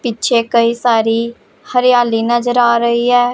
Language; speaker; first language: Hindi; non-native, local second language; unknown